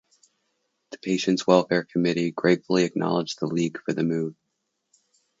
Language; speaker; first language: English; native; English